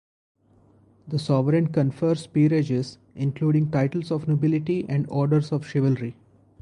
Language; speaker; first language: English; non-native, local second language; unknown